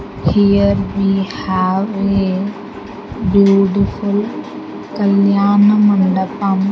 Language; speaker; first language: English; non-native, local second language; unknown